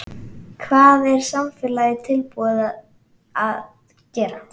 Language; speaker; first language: Icelandic; native; Icelandic